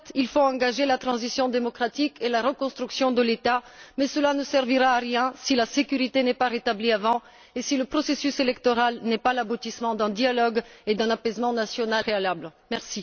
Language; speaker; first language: French; non-native, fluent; Bulgarian